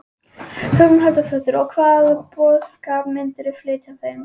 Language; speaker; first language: Icelandic; native; Icelandic